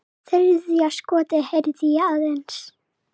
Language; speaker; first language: Icelandic; non-native, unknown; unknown